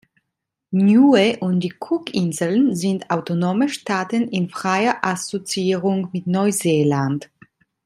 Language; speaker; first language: German; non-native, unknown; Italian